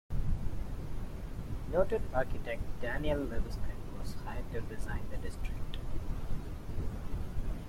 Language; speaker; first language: English; native; English